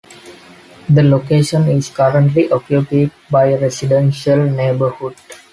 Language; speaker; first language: English; non-native, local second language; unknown